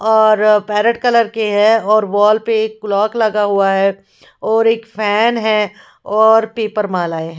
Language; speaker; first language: Hindi; non-native, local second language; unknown